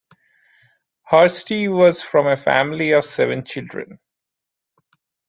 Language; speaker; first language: English; non-native, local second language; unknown